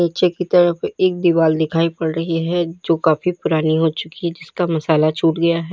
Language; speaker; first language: Hindi; native; Hindi